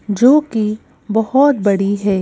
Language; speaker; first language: Hindi; native; Hindi